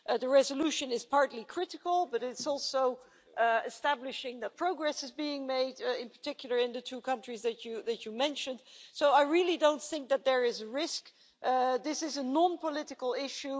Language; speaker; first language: English; non-native, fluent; Dutch